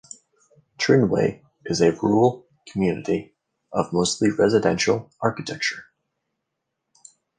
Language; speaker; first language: English; native; English